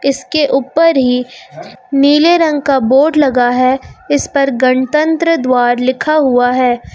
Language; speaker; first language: Hindi; native; Hindi